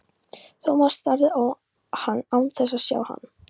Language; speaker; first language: Icelandic; non-native, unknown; Polish